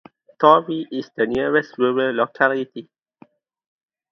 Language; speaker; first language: English; non-native, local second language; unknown